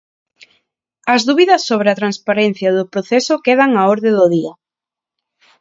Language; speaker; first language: Galician; non-native, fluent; Spanish